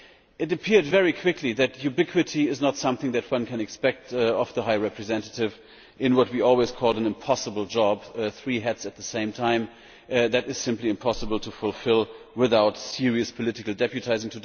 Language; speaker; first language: English; non-native, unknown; German